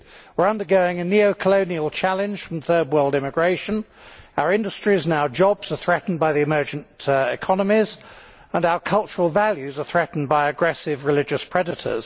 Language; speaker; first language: English; native; English